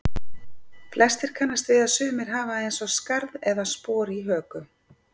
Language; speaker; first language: Icelandic; native; Icelandic